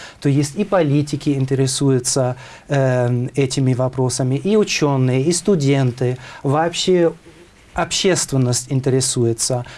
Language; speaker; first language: Russian; non-native, fluent; German